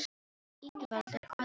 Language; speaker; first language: Icelandic; non-native, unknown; Filipino